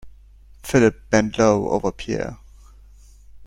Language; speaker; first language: English; non-native, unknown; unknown